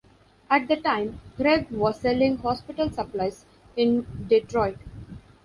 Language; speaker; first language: English; non-native, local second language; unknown